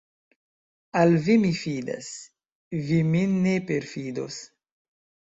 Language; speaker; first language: Esperanto; non-native, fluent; Chinese